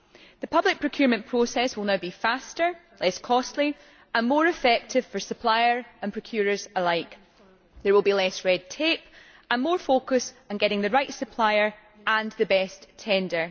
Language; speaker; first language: English; native; English